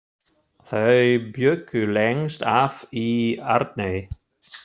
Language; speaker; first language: Icelandic; non-native, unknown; German